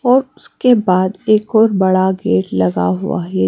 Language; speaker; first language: Hindi; non-native, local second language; Punjabi